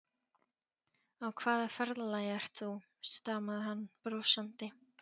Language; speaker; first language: Icelandic; non-native, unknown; Polish